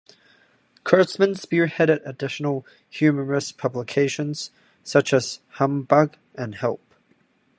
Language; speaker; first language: English; non-native, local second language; Cantonese